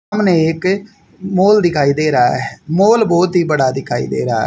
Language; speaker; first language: Hindi; native; Hindi